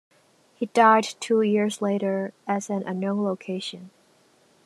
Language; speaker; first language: English; non-native, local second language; Cantonese